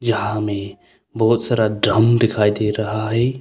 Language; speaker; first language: Hindi; early bilingual, other home language; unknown